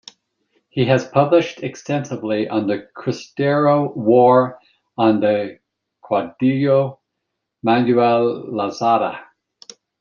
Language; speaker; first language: English; native; English